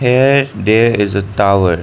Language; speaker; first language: English; non-native, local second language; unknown